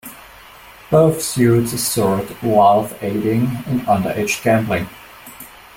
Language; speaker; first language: English; non-native, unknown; German